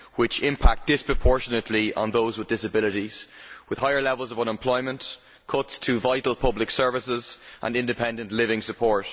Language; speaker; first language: English; native; English